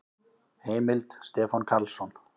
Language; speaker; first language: Icelandic; native; Icelandic